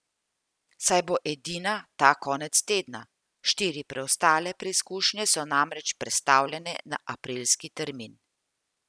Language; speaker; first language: Slovenian; native; Slovenian